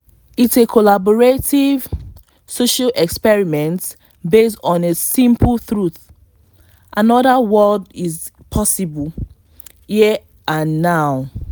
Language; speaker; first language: English; non-native, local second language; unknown